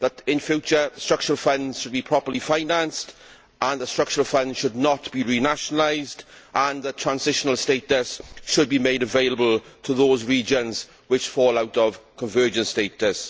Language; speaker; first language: English; native; English